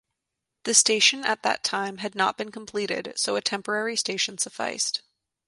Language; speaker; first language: English; native; English